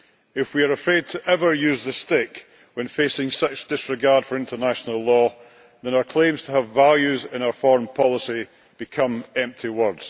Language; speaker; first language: English; native; English